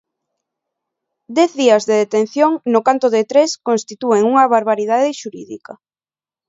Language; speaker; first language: Galician; non-native, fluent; Spanish